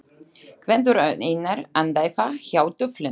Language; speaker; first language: Icelandic; non-native, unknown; Slovak